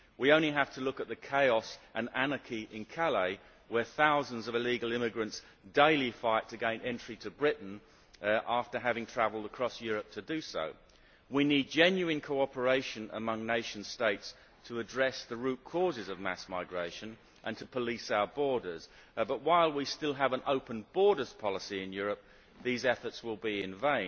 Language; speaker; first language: English; native; English